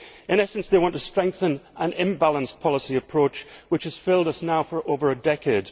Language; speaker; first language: English; native; English